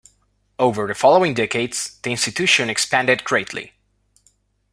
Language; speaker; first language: English; non-native, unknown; Spanish